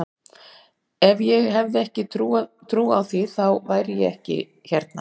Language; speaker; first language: Icelandic; native; Icelandic